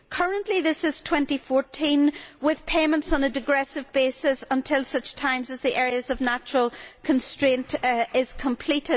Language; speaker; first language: English; native; English